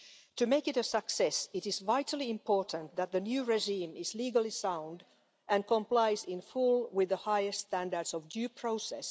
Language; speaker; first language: English; non-native, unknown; Finnish